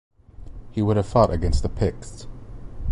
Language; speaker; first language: English; native; English